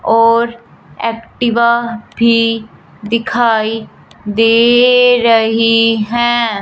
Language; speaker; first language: Hindi; non-native, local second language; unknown